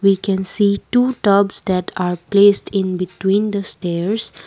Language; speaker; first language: English; non-native, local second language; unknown